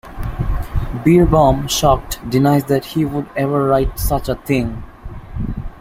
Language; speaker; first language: English; native; English